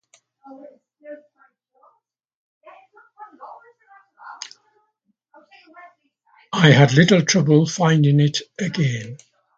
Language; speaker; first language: English; native; English